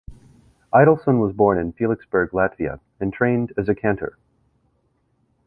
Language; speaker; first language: English; native; English